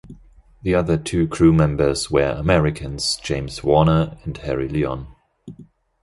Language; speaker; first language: English; non-native, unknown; German